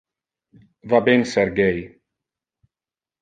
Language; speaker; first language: Interlingua; non-native, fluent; Italian